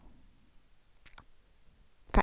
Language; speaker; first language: Norwegian; native; Norwegian